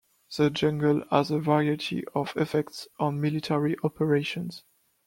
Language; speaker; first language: English; non-native, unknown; French